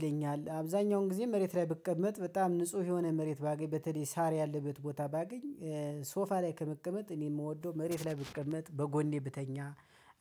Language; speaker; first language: Amharic; native; Amharic